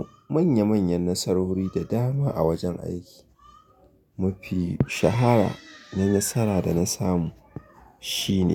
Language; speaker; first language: Hausa; native; Hausa